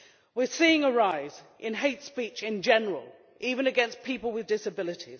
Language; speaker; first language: English; native; English